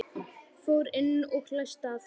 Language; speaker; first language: Icelandic; native; Icelandic